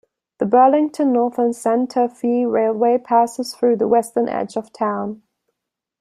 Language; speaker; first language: English; non-native, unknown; German